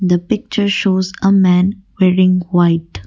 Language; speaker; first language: English; non-native, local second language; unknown